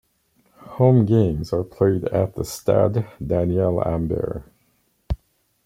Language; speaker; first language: English; native; English